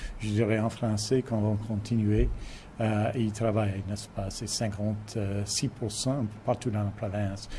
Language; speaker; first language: French; non-native, fluent; English